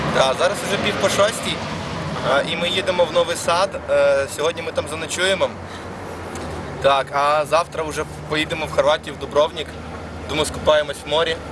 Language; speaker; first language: Ukrainian; native; Ukrainian